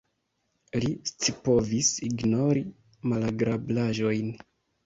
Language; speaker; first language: Esperanto; non-native, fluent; Kinyarwanda